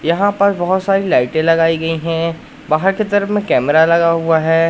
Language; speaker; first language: Hindi; native; Hindi